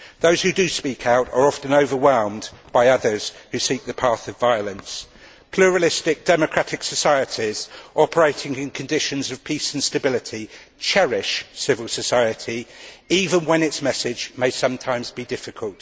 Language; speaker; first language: English; native; English